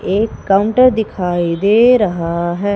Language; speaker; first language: Hindi; native; Hindi